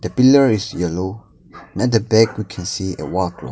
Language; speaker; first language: English; non-native, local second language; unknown